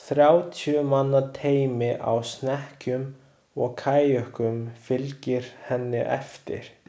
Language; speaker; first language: Icelandic; non-native, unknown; Chinese